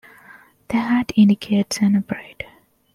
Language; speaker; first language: English; non-native, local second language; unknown